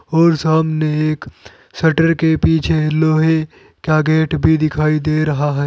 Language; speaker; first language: Hindi; native; Hindi